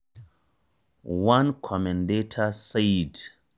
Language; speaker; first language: English; non-native, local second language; Hausa